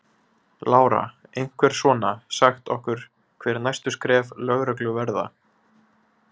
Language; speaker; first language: Icelandic; native; Icelandic